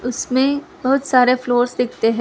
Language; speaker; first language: Hindi; non-native, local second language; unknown